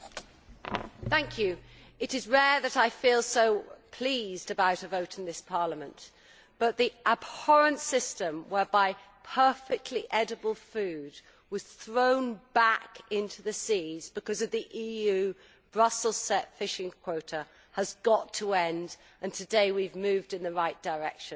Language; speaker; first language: English; native; English